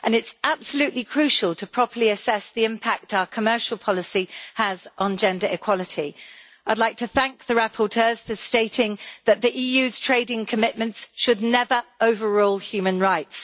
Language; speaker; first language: English; native; English